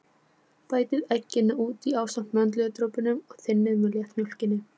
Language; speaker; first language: Icelandic; non-native, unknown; Polish